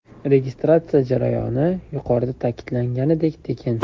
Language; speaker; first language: Uzbek; native; Uzbek